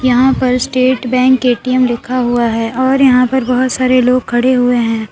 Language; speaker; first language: Hindi; native; Hindi